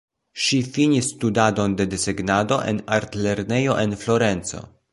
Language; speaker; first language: Esperanto; non-native, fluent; Polish